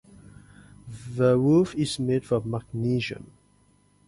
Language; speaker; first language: English; non-native, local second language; Morisyen